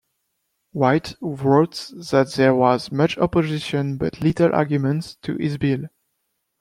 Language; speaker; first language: English; non-native, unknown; French